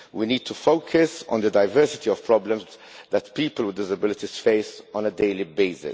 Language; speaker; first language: English; non-native, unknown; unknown